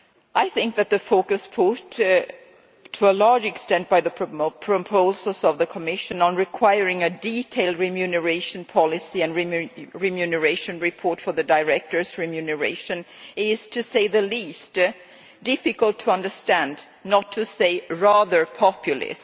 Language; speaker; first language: English; non-native, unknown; Swedish